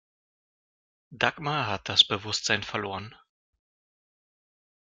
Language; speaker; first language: German; non-native, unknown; Russian